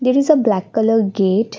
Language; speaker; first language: English; non-native, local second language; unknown